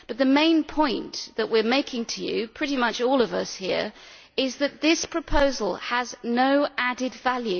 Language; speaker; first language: English; native; English